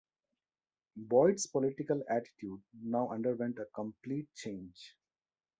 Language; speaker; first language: English; non-native, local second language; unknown